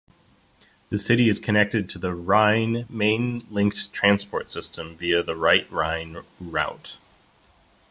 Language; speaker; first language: English; native; English